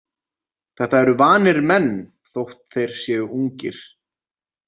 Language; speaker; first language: Icelandic; native; Icelandic